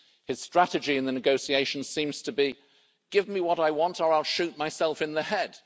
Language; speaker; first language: English; native; English